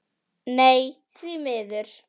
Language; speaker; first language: Icelandic; native; Icelandic